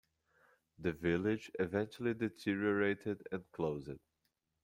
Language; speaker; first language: English; non-native, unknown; Portuguese